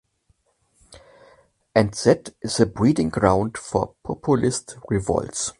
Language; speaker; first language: English; non-native, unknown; German